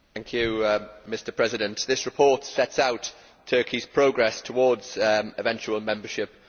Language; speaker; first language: English; native; English